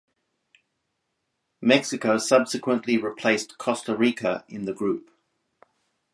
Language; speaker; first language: English; native; English